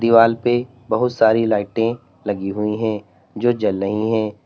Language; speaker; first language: Hindi; native; Hindi